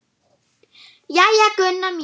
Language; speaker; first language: Icelandic; non-native, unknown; German